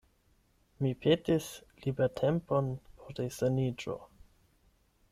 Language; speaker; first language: Esperanto; non-native, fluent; German